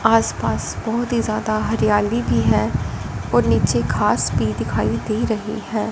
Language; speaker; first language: Hindi; non-native, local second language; Punjabi